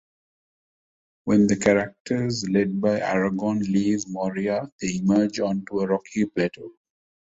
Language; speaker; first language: English; non-native, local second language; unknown